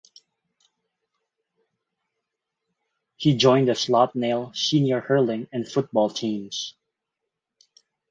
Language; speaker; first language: English; non-native, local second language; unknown